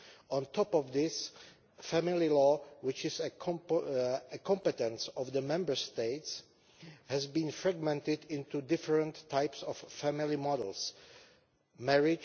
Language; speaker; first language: English; non-native, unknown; Czech